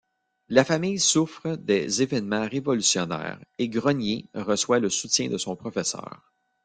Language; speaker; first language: French; native; French